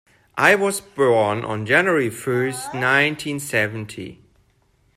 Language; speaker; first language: English; non-native, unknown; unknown